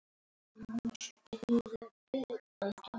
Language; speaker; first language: Icelandic; native; Icelandic